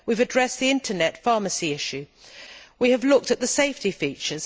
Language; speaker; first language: English; native; English